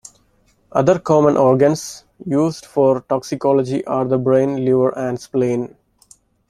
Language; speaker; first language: English; non-native, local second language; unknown